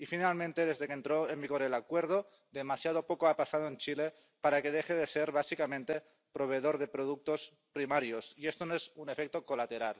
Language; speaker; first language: Spanish; non-native, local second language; Catalan